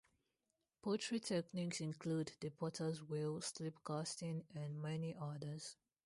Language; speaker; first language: English; non-native, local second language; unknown